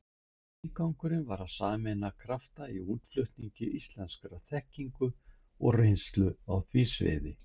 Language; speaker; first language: Icelandic; native; Icelandic